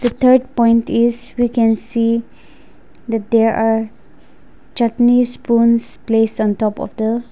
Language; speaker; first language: English; non-native, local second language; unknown